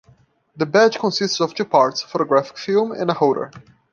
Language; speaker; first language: English; non-native, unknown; Portuguese